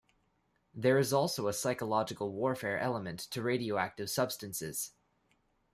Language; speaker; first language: English; native; English